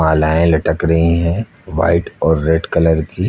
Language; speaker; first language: Hindi; native; Hindi